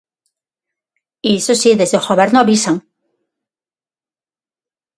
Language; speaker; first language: Galician; non-native, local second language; Spanish